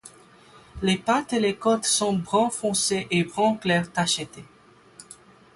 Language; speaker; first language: French; non-native, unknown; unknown